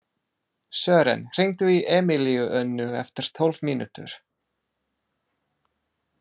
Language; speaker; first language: Icelandic; non-native, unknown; English